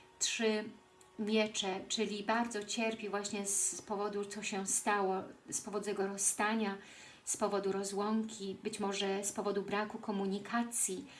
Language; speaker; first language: Polish; early bilingual, heritage; Polish